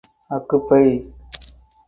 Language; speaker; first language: English; non-native, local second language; Tamil